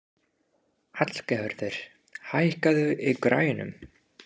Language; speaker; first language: Icelandic; non-native, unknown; English